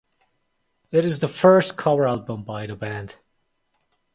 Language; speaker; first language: English; non-native, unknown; Mongolian